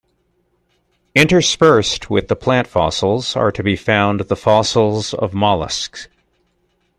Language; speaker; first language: English; native; English